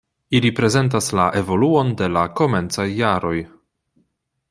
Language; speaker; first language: Esperanto; non-native, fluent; Polish